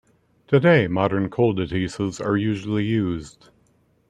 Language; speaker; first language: English; native; English